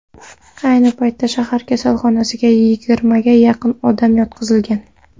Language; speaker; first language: Uzbek; non-native, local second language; Kara-Kalpak